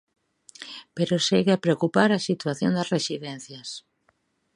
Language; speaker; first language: Galician; native; Galician